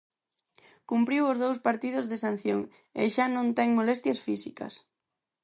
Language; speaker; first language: Galician; non-native, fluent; Spanish